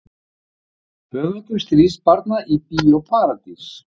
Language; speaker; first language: Icelandic; native; Icelandic